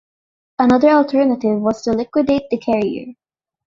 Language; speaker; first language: English; non-native, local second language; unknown